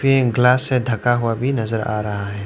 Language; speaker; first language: Hindi; non-native, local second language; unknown